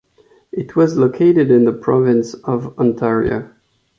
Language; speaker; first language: English; non-native, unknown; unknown